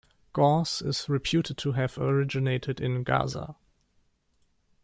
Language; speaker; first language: English; non-native, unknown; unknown